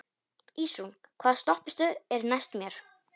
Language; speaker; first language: Icelandic; non-native, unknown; Polish